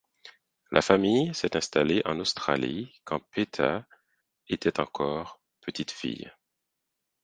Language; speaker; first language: French; non-native, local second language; Haitian Creole